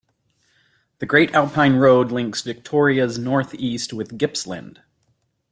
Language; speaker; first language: English; native; English